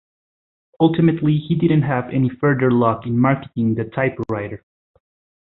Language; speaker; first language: English; non-native, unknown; Spanish